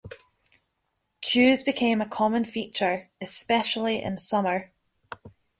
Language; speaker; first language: English; native; English